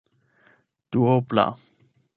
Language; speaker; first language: Esperanto; non-native, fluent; German